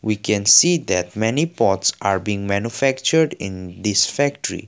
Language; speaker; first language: English; non-native, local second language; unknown